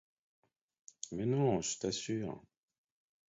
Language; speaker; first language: French; non-native, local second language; Haitian Creole